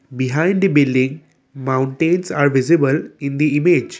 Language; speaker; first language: English; non-native, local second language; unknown